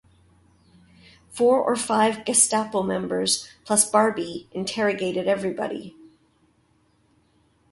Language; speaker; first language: English; native; English